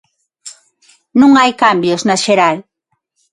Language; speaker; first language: Galician; non-native, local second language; Spanish